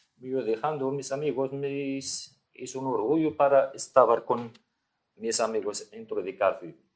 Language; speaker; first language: Spanish; non-native, learner; Riffian